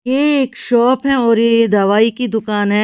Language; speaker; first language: Hindi; native; Hindi